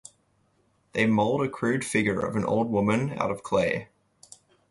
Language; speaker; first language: English; native; English